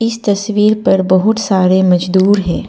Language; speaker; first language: Hindi; non-native, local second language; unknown